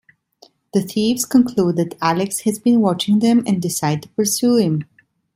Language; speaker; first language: English; non-native, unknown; Italian